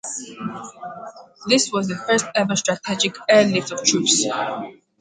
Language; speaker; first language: English; native; English